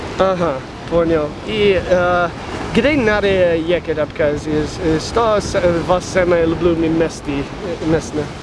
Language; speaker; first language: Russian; non-native, learner; English